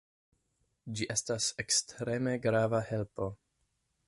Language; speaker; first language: Esperanto; non-native, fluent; English